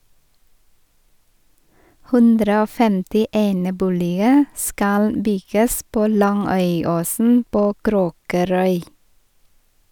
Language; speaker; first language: Norwegian; non-native, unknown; Vietnamese